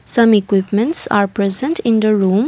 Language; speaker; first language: English; non-native, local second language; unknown